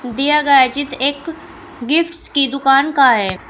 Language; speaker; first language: Hindi; native; Hindi